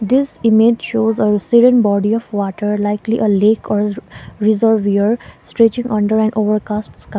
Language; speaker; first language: English; non-native, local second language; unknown